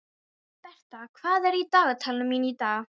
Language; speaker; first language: Icelandic; non-native, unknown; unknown